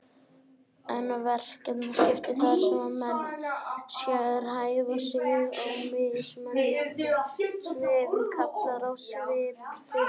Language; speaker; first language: Icelandic; native; Icelandic